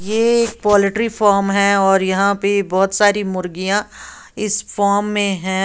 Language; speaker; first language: Hindi; native; Hindi